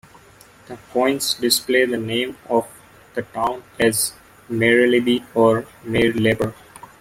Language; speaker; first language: English; non-native, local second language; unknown